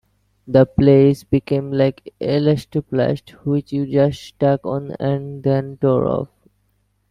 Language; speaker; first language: English; non-native, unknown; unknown